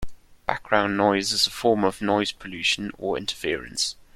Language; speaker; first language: English; non-native, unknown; German